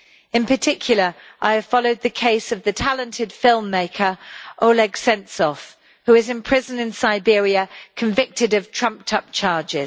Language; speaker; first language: English; native; English